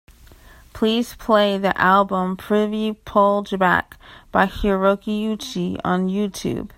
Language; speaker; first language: English; native; English